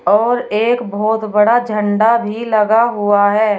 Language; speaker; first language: Hindi; native; Hindi